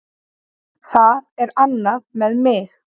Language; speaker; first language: Icelandic; native; Icelandic